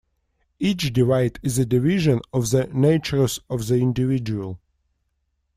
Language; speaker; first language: English; non-native, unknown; Russian